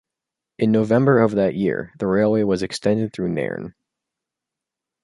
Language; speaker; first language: English; native; English